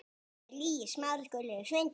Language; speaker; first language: Icelandic; native; Icelandic